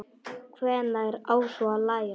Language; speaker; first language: Icelandic; non-native, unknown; Polish